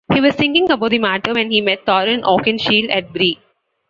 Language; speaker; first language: English; non-native, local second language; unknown